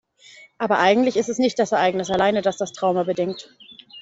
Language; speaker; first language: German; native; German